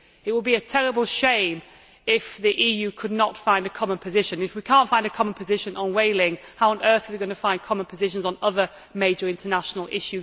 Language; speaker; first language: English; native; English